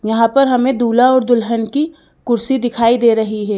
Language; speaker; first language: Hindi; native; Hindi